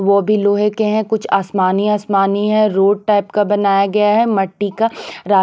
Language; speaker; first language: Hindi; non-native, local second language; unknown